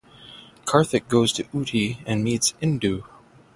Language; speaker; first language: English; native; English